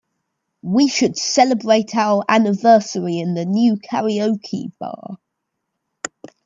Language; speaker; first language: English; native; English